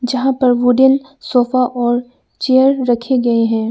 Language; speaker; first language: Hindi; non-native, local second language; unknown